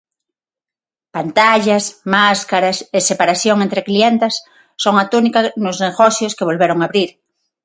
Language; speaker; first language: Galician; non-native, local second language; Spanish